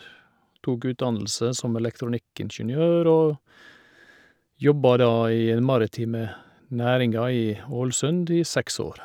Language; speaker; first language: Norwegian; native; Norwegian